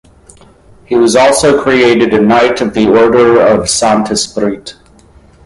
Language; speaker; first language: English; native; English